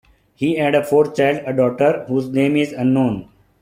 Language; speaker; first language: English; non-native, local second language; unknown